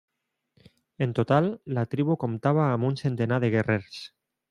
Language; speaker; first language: Catalan; non-native, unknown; Spanish